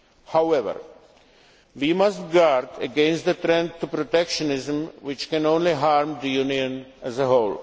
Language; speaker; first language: English; non-native, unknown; Czech